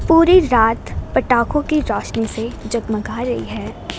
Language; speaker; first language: Hindi; non-native, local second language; Gujarati